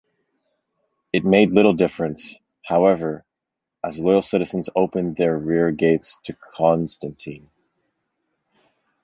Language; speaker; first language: English; native; English